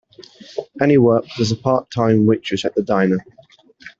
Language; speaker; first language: English; native; English